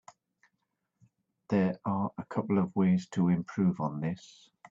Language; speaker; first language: English; native; English